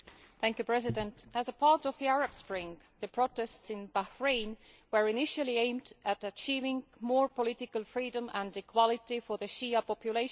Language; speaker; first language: English; non-native, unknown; Estonian